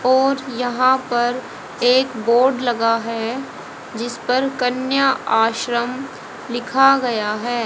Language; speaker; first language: Hindi; native; Hindi